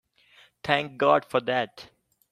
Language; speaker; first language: English; non-native, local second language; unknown